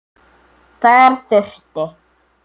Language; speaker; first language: Icelandic; native; Icelandic